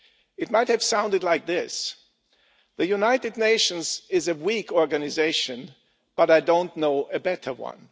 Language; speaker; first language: English; non-native, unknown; German